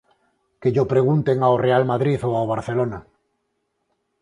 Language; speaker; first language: Galician; non-native, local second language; Spanish